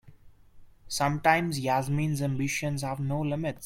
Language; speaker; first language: English; non-native, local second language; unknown